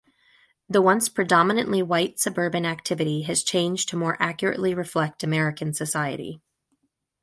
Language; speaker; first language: English; native; English